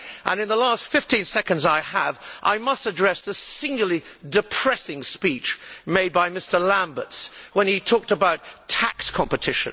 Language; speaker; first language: English; native; English